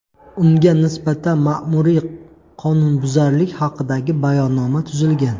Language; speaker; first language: Uzbek; native; Uzbek